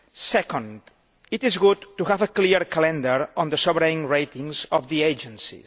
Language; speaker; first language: English; non-native, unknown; Catalan